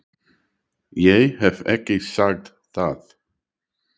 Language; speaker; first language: Icelandic; non-native, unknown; English